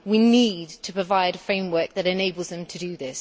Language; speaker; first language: English; native; English